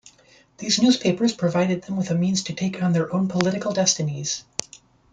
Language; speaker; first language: English; native; English